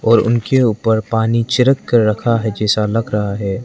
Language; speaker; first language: Hindi; non-native, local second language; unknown